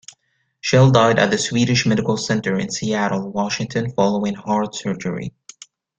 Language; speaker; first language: English; native; English